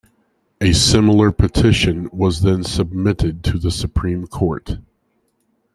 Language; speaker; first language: English; native; English